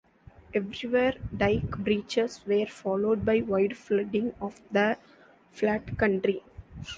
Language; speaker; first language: English; non-native, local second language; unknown